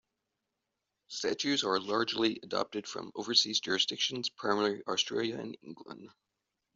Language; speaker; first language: English; native; English